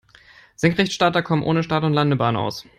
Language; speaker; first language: English; non-native, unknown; German